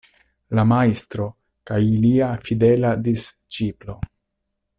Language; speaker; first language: Esperanto; non-native, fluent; Italian